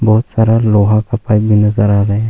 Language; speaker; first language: Hindi; non-native, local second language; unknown